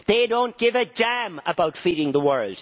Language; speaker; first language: English; native; English